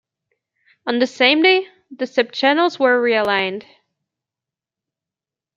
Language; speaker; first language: English; native; English